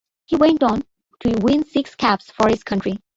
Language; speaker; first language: English; non-native, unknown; Bangla